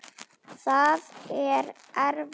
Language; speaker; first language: Icelandic; non-native, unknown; Slovak